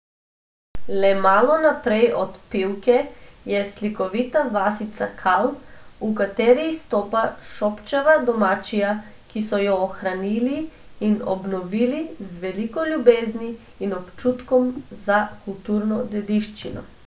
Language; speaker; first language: Slovenian; non-native, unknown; Macedonian